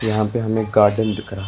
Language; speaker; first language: Hindi; non-native, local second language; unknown